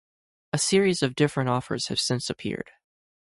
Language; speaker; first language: English; native; English